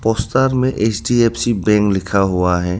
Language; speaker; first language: Hindi; non-native, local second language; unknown